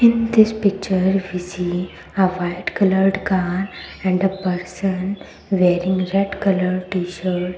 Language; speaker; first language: English; non-native, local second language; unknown